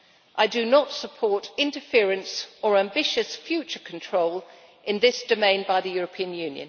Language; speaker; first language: English; native; English